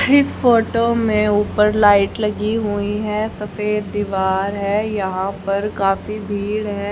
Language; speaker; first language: Hindi; native; Hindi